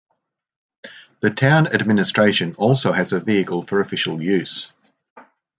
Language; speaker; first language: English; native; English